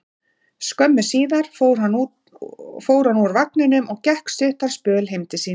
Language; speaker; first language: Icelandic; native; Icelandic